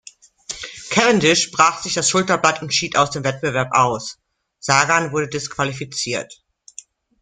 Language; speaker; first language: German; native; German